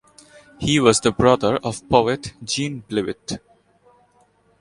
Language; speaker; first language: English; non-native, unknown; Bangla